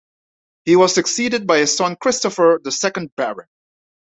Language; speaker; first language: English; non-native, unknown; Dutch